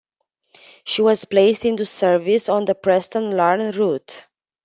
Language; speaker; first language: English; non-native, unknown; Romanian